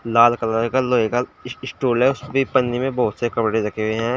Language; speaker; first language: Hindi; native; Hindi